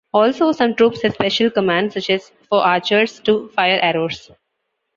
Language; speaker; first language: English; non-native, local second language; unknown